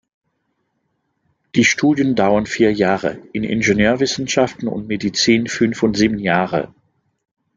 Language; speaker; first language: German; non-native, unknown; French